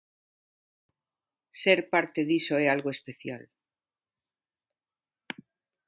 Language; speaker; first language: Galician; non-native, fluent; Spanish